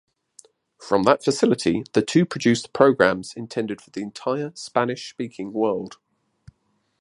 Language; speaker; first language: English; native; English